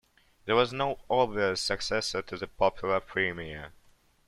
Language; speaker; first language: English; non-native, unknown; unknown